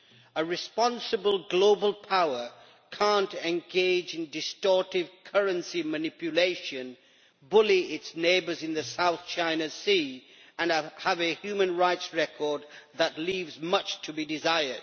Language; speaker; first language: English; native; English